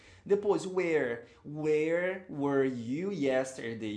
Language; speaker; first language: English; non-native, fluent; Portuguese